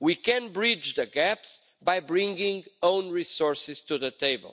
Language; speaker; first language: English; non-native, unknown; Portuguese